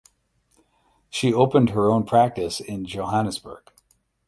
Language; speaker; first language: English; native; English